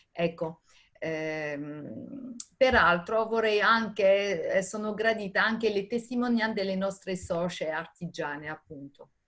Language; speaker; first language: Italian; native; Italian